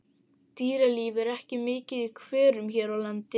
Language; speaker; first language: Icelandic; native; Icelandic